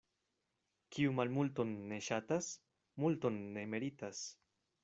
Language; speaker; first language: Esperanto; non-native, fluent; Spanish